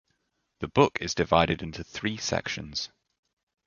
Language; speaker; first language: English; native; English